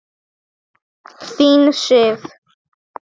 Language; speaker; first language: Icelandic; non-native, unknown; Polish